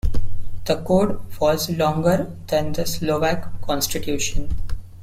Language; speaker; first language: English; non-native, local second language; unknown